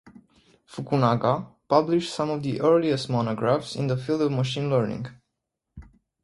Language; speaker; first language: English; native; English